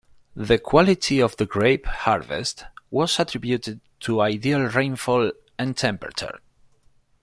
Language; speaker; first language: English; non-native, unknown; Spanish